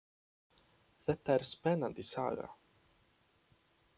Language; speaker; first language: Icelandic; non-native, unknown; Polish